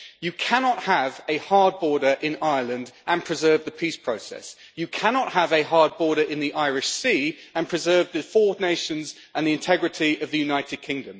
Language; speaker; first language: English; native; English